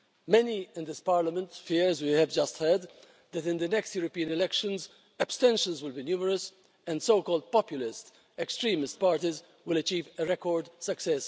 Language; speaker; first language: English; non-native, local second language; Maltese